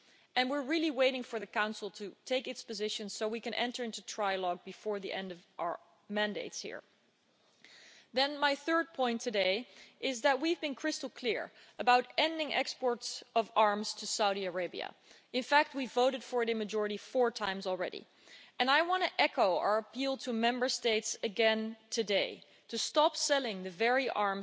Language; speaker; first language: English; non-native, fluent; Dutch